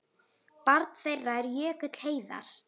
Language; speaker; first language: Icelandic; native; Icelandic